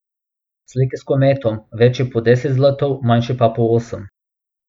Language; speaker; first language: Slovenian; non-native, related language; Bosnian